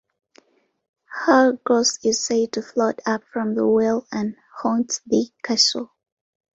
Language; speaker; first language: English; non-native, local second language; Ganda